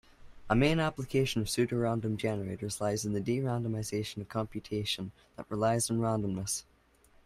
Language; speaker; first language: English; native; English